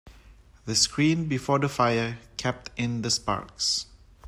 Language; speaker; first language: English; non-native, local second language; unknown